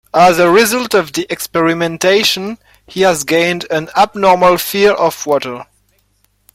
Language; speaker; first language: English; non-native, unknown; French